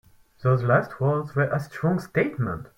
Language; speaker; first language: English; non-native, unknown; French